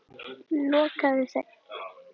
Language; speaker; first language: Icelandic; native; Icelandic